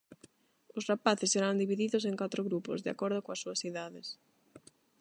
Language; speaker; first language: Galician; non-native, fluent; Spanish